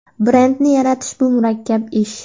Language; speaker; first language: Uzbek; native; Uzbek